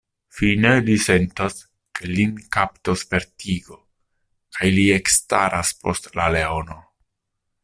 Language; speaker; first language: Esperanto; non-native, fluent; Italian